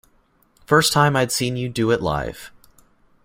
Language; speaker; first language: English; native; English